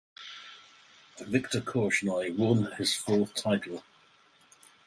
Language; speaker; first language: English; native; English